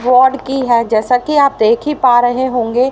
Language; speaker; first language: Hindi; native; Hindi